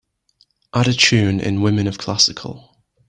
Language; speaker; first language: English; native; English